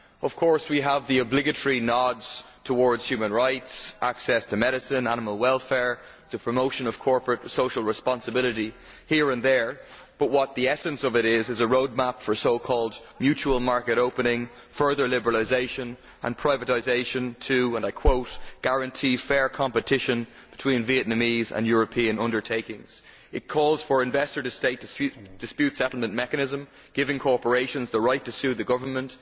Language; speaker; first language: English; native; English